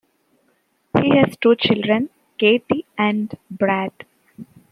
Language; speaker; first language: English; native; English